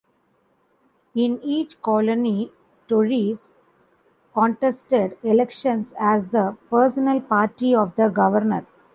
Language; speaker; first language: English; non-native, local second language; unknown